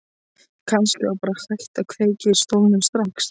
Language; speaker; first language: Icelandic; non-native, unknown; Polish